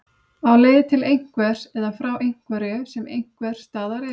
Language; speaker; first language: Icelandic; native; Icelandic